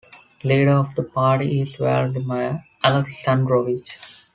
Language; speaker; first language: English; non-native, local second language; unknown